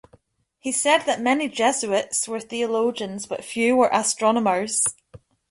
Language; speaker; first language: English; native; English